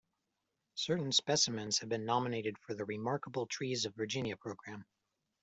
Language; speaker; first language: English; native; English